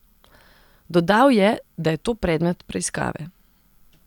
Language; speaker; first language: Slovenian; non-native, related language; Serbian